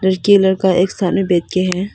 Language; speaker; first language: Hindi; non-native, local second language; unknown